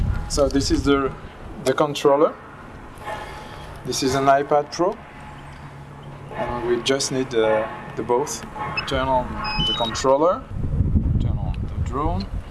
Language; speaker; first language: English; non-native, fluent; French